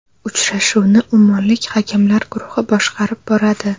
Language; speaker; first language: Uzbek; native; Uzbek